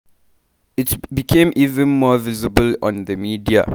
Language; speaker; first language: English; non-native, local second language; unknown